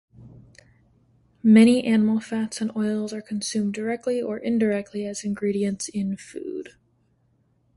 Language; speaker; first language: English; native; English